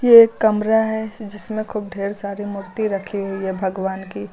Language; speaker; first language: Hindi; native; Hindi